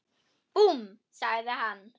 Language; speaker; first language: Icelandic; non-native, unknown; German